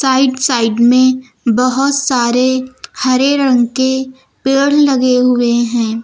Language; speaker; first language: Hindi; native; Hindi